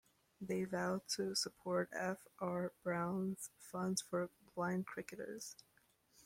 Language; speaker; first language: English; native; English